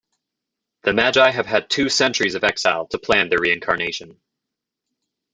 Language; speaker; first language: English; native; English